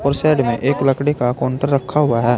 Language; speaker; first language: Hindi; native; Hindi